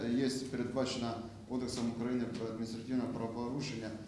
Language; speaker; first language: Ukrainian; non-native, local second language; Russian